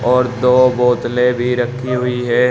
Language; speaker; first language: Hindi; native; Hindi